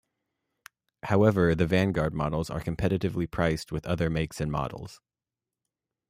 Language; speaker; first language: English; native; English